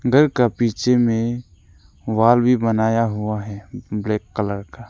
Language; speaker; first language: Hindi; non-native, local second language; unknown